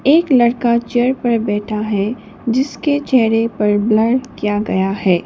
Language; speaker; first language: Hindi; non-native, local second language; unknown